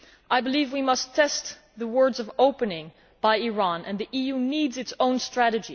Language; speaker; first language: English; non-native, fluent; Dutch